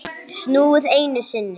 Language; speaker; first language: Icelandic; non-native, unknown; English